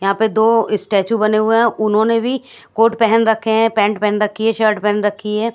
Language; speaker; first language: Hindi; native; Hindi